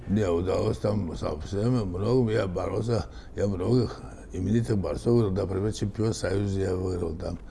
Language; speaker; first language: Russian; non-native, local second language; Uzbek